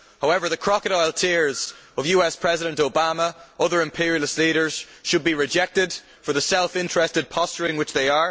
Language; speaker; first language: English; native; English